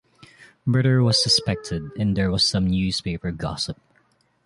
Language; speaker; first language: English; non-native, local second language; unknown